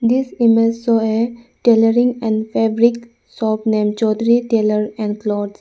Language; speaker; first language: English; non-native, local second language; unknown